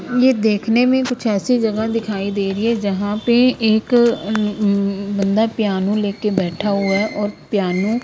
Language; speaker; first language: Hindi; non-native, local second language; Punjabi